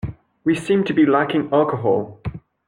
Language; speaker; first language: English; non-native, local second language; French